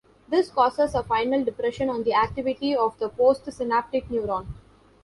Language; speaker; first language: English; non-native, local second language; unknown